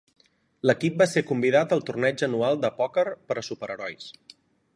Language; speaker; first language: Catalan; native; Catalan